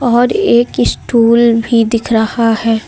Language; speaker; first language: Hindi; native; Hindi